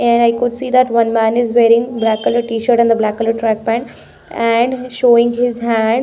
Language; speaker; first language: English; non-native, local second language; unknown